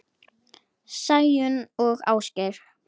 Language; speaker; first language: Icelandic; native; Icelandic